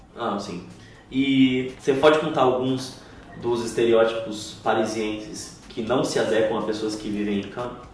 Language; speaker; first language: Portuguese; native; Portuguese